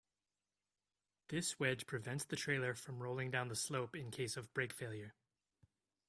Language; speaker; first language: English; native; English